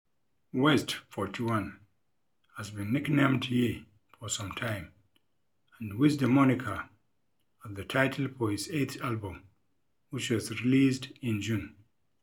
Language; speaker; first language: English; non-native, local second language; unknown